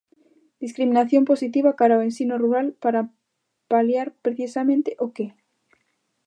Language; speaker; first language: Galician; native; Galician